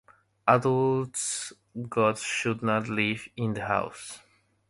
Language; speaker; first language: English; non-native, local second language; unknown